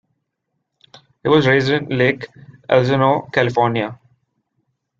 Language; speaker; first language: English; non-native, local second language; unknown